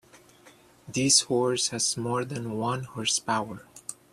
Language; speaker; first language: English; native; English